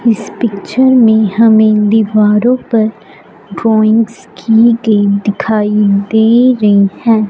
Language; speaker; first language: Hindi; non-native, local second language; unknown